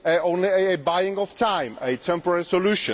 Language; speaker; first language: English; non-native, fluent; Czech